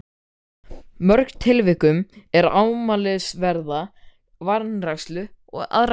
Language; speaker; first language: Icelandic; native; Icelandic